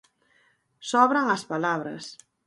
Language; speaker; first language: Galician; native; Galician